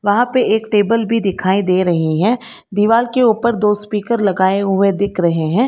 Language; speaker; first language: Hindi; non-native, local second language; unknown